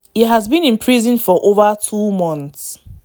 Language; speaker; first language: English; non-native, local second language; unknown